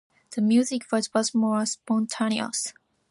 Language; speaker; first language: English; non-native, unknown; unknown